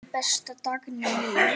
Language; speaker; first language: Icelandic; native; Icelandic